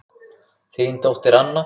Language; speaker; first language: Icelandic; native; Icelandic